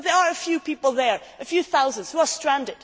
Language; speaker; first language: English; non-native, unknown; Swedish